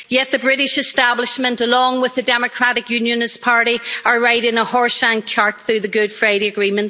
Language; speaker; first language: English; native; English